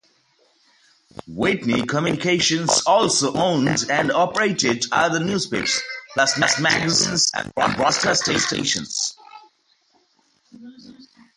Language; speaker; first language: English; non-native, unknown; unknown